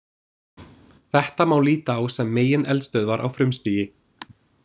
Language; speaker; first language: Icelandic; non-native, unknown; English